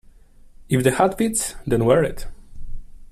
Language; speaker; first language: English; non-native, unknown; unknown